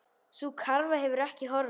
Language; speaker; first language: Icelandic; native; Icelandic